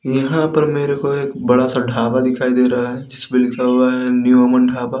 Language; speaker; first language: Hindi; native; Hindi